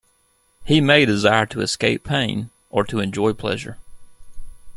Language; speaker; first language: English; native; English